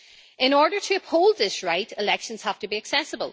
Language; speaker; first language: English; native; English